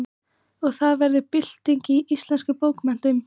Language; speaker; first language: Icelandic; native; Icelandic